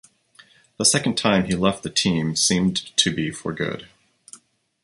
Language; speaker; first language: English; native; English